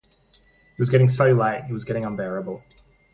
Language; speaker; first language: English; native; English